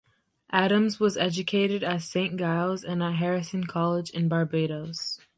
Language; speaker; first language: English; native; English